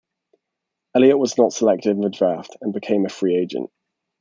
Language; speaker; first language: English; native; English